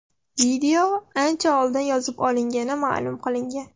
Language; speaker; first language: Uzbek; non-native, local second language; Russian